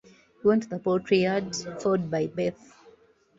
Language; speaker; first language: English; non-native, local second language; Ganda